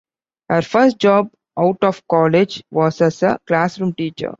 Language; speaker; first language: English; non-native, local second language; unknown